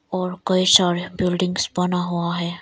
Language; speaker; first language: Hindi; non-native, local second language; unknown